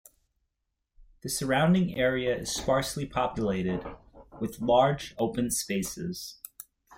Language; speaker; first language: English; native; English